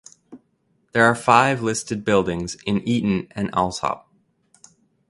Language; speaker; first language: English; native; English